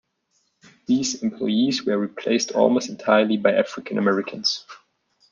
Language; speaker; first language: English; non-native, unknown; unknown